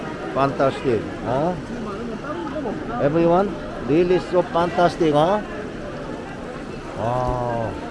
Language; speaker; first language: English; non-native, learner; Korean